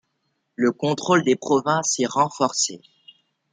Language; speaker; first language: French; native; French